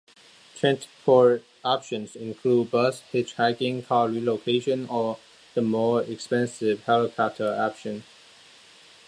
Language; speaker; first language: English; non-native, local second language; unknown